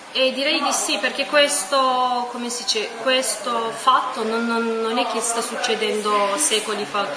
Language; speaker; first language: Italian; non-native, fluent; Turkish